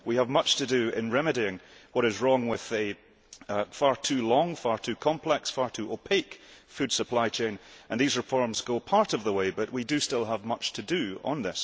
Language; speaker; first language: English; early bilingual, heritage; English